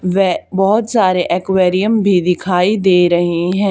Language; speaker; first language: Hindi; native; Hindi